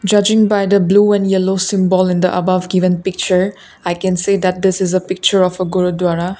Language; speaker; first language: English; non-native, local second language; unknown